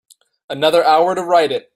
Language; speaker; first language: English; native; English